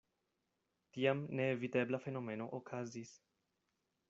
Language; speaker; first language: Esperanto; non-native, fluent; Spanish